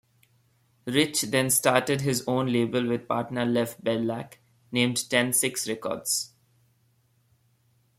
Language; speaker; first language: English; non-native, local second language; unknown